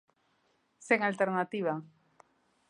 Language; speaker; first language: Galician; native; Galician